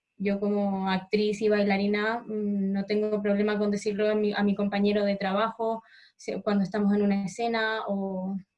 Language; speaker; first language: Spanish; native; Spanish